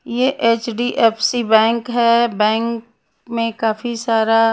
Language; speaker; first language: Hindi; non-native, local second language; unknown